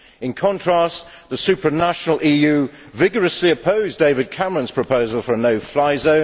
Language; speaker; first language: English; native; English